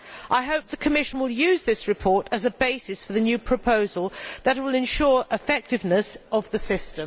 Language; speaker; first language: English; native; English